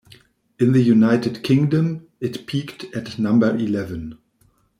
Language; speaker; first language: English; non-native, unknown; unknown